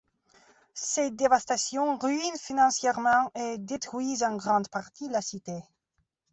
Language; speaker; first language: French; non-native, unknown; Belarusian